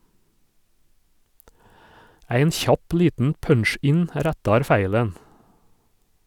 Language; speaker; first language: Norwegian; native; Norwegian